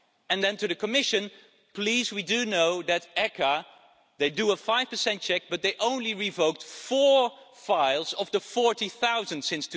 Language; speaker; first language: English; non-native, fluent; Dutch